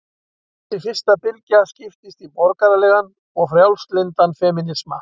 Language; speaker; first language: Icelandic; native; Icelandic